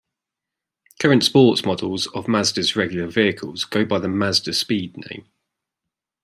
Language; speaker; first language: English; native; English